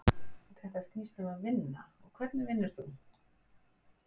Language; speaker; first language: Icelandic; native; Icelandic